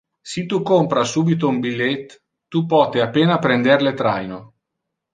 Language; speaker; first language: Interlingua; non-native, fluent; Italian